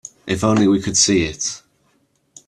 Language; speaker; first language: English; native; English